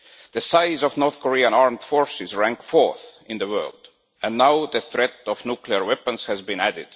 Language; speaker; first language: English; non-native, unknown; Estonian